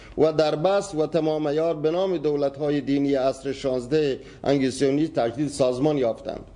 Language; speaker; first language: Persian; non-native, local second language; Baluchi